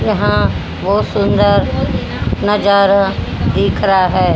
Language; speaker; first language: Hindi; native; Hindi